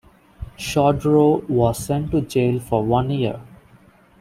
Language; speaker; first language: English; non-native, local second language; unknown